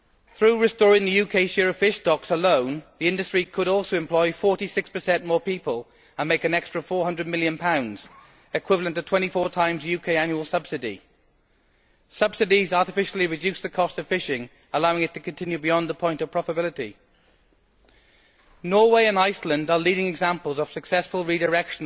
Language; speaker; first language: English; native; English